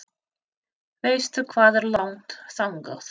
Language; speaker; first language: Icelandic; non-native, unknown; Russian